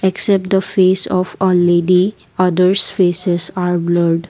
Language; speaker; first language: English; non-native, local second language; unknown